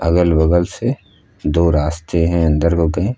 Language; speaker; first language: Hindi; native; Hindi